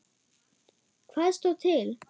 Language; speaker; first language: Icelandic; non-native, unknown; German